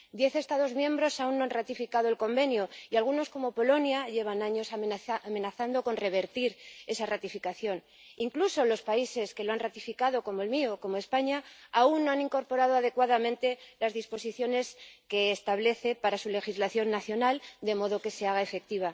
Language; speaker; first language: Spanish; native; Spanish